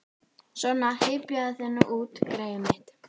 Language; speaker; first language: Icelandic; native; Icelandic